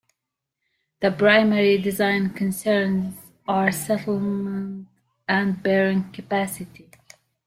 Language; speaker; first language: English; native; English